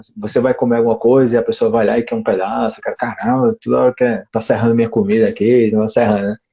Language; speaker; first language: Portuguese; native; Portuguese